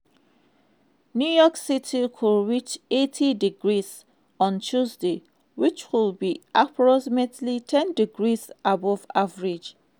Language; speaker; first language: English; non-native, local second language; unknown